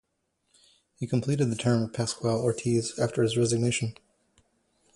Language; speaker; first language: English; native; English